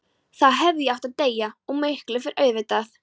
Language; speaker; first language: Icelandic; non-native, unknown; Polish